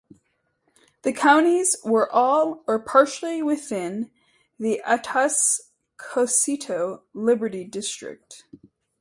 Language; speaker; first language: English; native; English